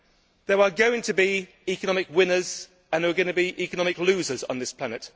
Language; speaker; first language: English; native; English